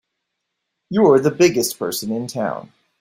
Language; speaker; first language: English; native; English